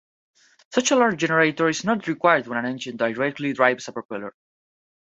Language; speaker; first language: English; non-native, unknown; Spanish